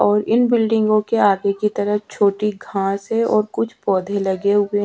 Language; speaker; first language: Hindi; native; Hindi